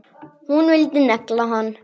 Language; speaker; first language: Icelandic; native; Icelandic